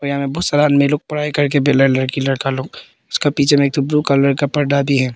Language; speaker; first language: Hindi; early bilingual, other home language; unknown